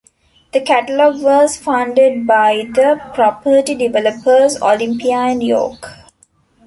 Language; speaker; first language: English; non-native, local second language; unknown